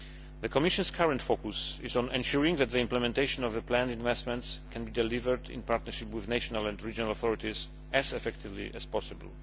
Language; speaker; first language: English; non-native, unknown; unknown